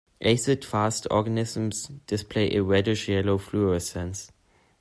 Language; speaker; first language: English; non-native, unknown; German